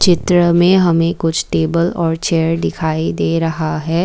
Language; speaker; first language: Hindi; non-native, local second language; Assamese